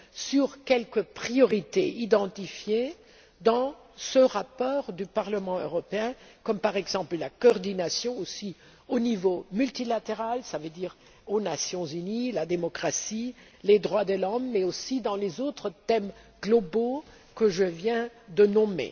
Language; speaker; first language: French; non-native, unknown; German